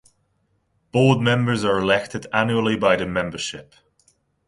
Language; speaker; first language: English; non-native, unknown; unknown